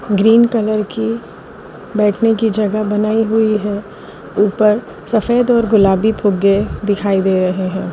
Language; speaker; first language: Hindi; non-native, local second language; Gujarati